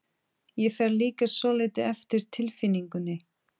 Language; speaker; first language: Icelandic; non-native, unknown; Portuguese